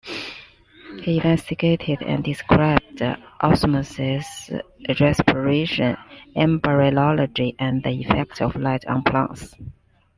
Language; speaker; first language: English; non-native, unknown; Chinese